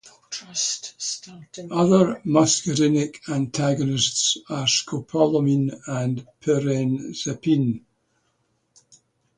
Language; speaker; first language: English; native; English